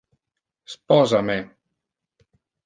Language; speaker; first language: Interlingua; non-native, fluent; Italian